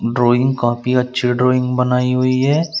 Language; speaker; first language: Hindi; native; Hindi